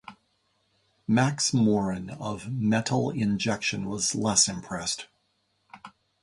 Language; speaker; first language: English; native; English